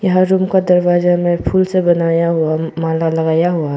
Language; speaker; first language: Hindi; non-native, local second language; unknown